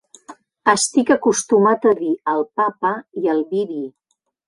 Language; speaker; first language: Catalan; native; Catalan